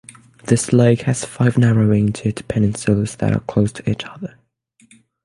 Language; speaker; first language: English; non-native, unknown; French